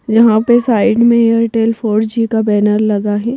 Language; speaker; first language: Hindi; native; Hindi